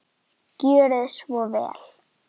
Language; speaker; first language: Icelandic; native; Icelandic